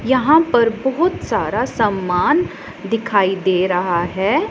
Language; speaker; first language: Hindi; non-native, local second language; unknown